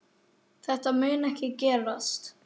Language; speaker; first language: Icelandic; native; Icelandic